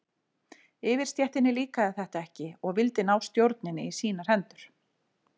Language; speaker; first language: Icelandic; native; Icelandic